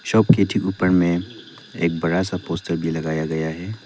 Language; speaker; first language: Hindi; non-native, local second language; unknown